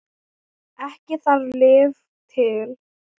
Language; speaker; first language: Icelandic; non-native, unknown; Thai